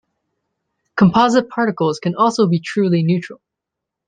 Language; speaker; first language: English; native; English